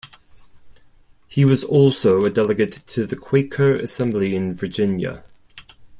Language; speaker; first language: English; non-native, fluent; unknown